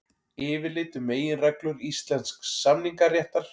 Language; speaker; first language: Icelandic; native; Icelandic